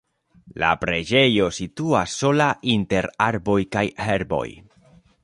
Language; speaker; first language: Esperanto; non-native, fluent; Spanish